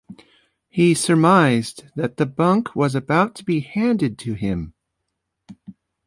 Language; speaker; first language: English; native; English